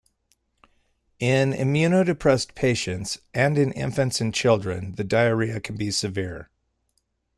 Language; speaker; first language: English; native; English